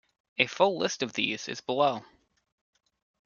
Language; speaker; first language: English; native; English